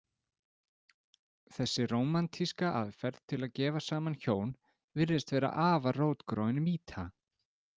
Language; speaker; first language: Icelandic; native; Icelandic